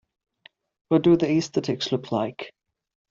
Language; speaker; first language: English; non-native, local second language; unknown